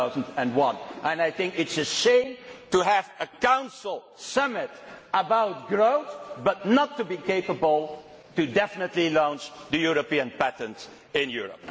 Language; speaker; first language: English; non-native, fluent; Dutch